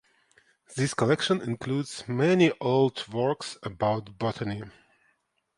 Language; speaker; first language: English; non-native, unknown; Ukrainian